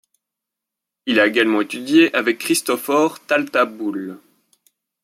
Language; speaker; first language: French; native; French